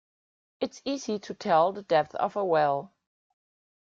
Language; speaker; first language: English; non-native, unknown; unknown